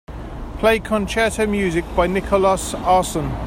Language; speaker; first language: English; native; English